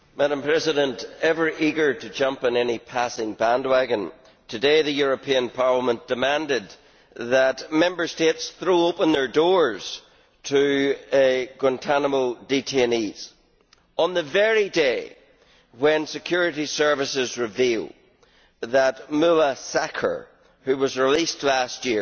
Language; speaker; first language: English; native; English